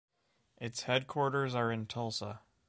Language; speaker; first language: English; native; English